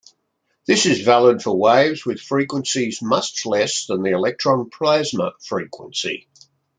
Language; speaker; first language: English; native; English